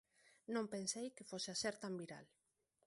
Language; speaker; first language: Galician; non-native, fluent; Spanish